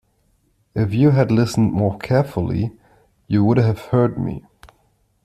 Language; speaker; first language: English; non-native, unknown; German